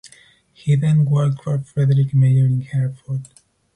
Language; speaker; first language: English; non-native, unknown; Spanish